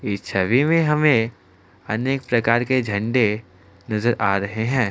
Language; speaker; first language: Hindi; non-native, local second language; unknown